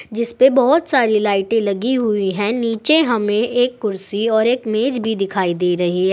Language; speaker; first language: Hindi; native; Hindi